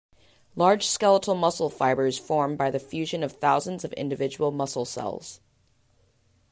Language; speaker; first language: English; native; English